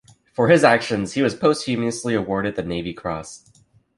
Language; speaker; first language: English; native; English